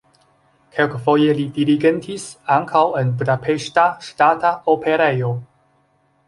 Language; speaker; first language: Esperanto; non-native, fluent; Chinese